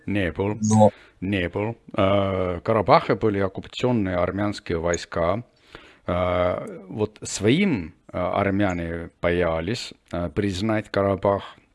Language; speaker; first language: Russian; non-native, fluent; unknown